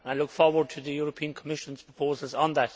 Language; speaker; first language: English; native; English